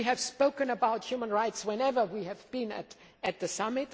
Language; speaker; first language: English; non-native, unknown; German